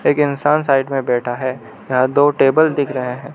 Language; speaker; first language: Hindi; non-native, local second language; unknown